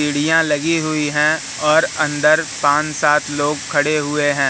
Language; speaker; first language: Hindi; native; Hindi